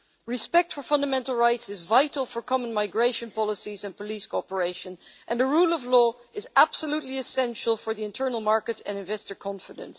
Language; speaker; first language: English; non-native, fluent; Dutch